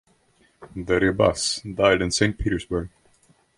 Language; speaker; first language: English; non-native, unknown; Estonian